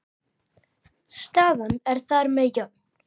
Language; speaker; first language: Icelandic; native; Icelandic